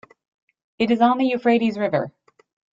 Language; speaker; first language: English; native; English